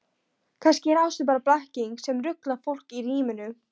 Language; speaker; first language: Icelandic; non-native, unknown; Polish